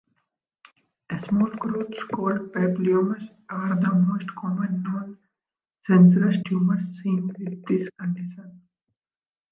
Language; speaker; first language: English; native; English